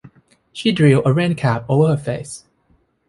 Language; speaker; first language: English; non-native, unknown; Thai